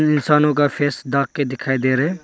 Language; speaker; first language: Hindi; non-native, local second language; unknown